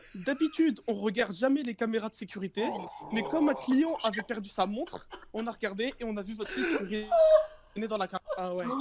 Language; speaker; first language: French; early bilingual, other home language; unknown